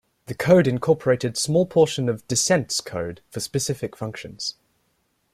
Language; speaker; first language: English; native; English